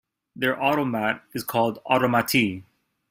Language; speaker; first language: English; native; English